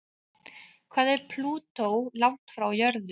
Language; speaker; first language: Icelandic; native; Icelandic